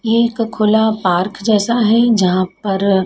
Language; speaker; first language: Hindi; native; Hindi